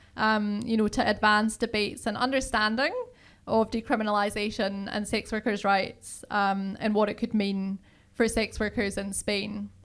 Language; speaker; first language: English; native; English